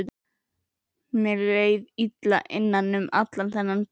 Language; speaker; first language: Icelandic; native; Icelandic